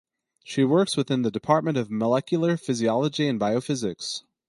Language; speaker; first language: English; native; English